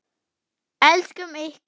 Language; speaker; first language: Icelandic; non-native, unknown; German